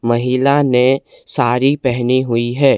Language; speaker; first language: Hindi; non-native, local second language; Assamese